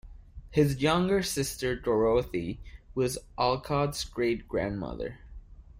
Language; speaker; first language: English; non-native, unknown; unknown